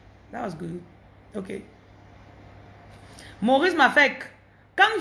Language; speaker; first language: English; non-native, local second language; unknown